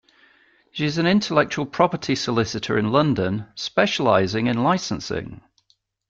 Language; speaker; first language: English; native; English